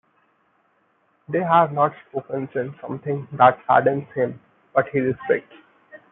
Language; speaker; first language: English; non-native, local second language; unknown